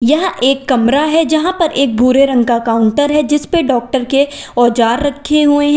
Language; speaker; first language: Hindi; native; Hindi